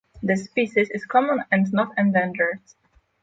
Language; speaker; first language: English; non-native, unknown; Polish